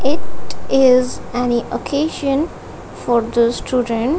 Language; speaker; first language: English; non-native, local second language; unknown